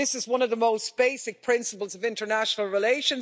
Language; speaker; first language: English; native; English